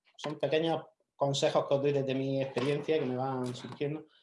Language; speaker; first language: Spanish; native; Spanish